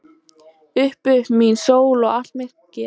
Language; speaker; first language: Icelandic; native; Icelandic